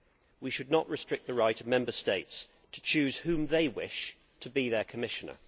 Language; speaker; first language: English; native; English